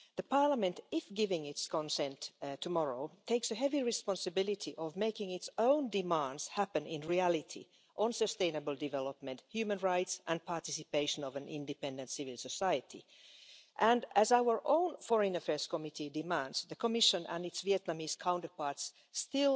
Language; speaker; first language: English; non-native, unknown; Finnish